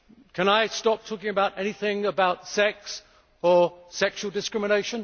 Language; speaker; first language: English; native; English